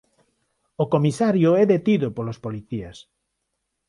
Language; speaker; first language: Galician; non-native, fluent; Spanish